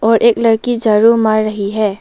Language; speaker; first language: Hindi; non-native, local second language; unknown